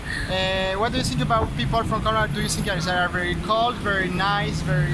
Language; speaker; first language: English; non-native, learner; Spanish